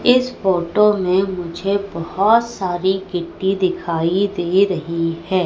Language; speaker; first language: Hindi; native; Hindi